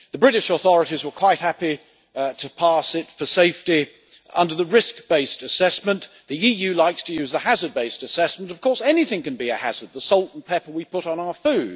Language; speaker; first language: English; native; English